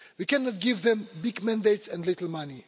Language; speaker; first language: English; non-native, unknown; Russian